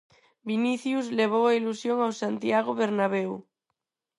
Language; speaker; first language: Galician; non-native, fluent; Spanish